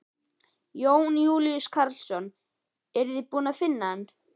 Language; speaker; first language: Icelandic; native; Icelandic